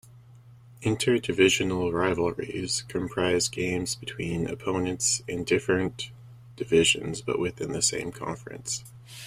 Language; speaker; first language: English; native; English